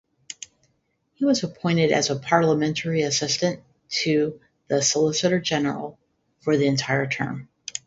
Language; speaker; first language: English; native; English